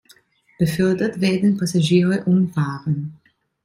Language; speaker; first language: German; non-native, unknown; Italian